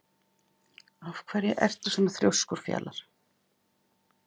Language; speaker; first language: Icelandic; native; Icelandic